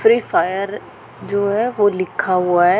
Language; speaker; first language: Hindi; non-native, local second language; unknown